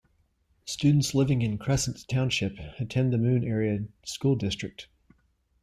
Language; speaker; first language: English; native; English